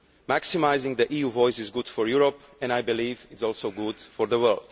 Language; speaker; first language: English; non-native, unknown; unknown